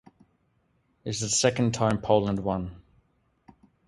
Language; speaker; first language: English; native; English